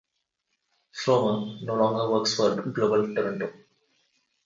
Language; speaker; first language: English; non-native, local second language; Telugu